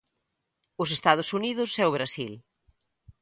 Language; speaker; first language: Galician; native; Galician